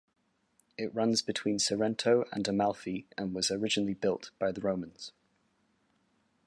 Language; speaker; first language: English; native; English